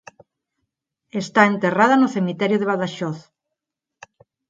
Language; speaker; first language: Galician; non-native, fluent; Spanish